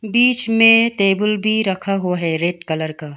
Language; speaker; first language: Hindi; non-native, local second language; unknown